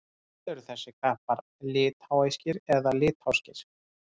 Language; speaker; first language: Icelandic; native; Icelandic